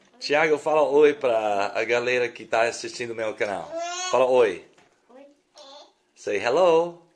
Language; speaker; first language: Portuguese; non-native, fluent; English